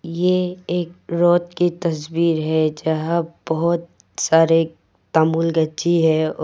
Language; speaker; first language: Hindi; non-native, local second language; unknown